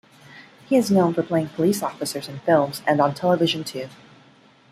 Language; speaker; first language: English; non-native, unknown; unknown